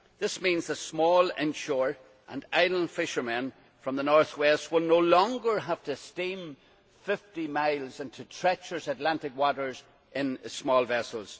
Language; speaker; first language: English; native; English